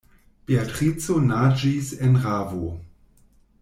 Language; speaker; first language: Esperanto; non-native, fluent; German